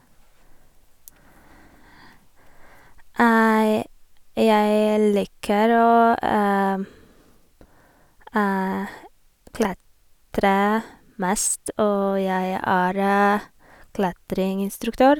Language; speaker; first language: Norwegian; non-native, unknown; Polish